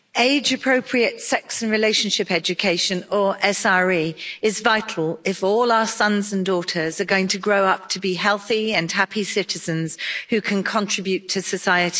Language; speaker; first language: English; native; English